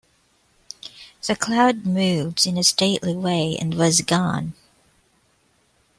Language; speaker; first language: English; non-native, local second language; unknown